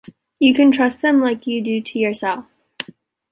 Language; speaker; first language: English; native; English